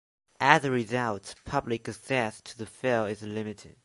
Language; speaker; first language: English; non-native, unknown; Chinese